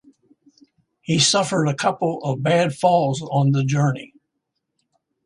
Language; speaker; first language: English; native; English